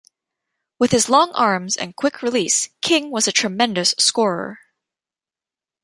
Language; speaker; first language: English; native; English